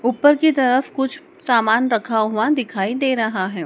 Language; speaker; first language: Hindi; native; Hindi